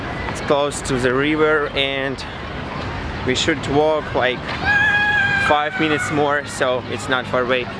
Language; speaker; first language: English; non-native, learner; Russian